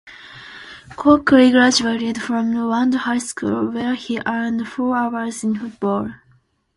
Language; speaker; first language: English; non-native, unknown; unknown